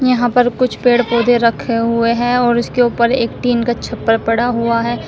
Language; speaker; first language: Hindi; native; Hindi